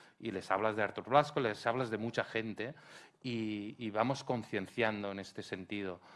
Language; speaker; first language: Spanish; non-native, local second language; Catalan